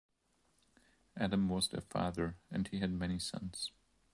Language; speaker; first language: English; non-native, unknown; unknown